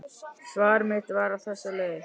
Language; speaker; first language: Icelandic; native; Icelandic